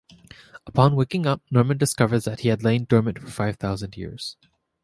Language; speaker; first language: English; native; English